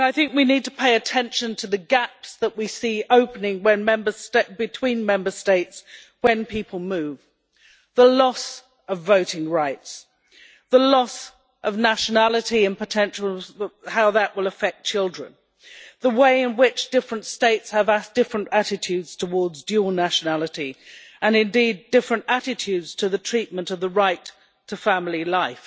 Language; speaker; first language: English; native; English